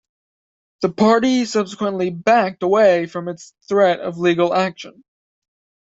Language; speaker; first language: English; native; English